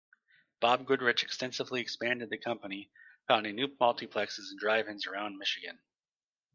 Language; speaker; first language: English; native; English